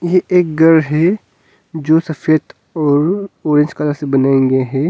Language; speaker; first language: Hindi; non-native, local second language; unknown